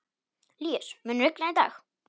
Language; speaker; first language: Icelandic; non-native, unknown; Polish